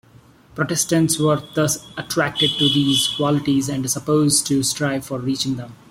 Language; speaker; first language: English; non-native, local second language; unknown